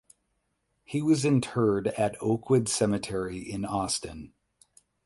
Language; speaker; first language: English; native; English